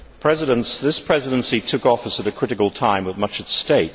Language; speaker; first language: English; native; English